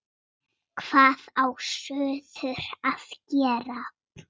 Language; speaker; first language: Icelandic; native; Icelandic